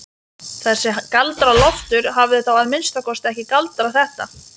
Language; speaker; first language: Icelandic; non-native, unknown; Lithuanian